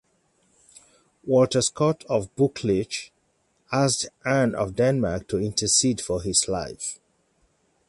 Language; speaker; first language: English; native; English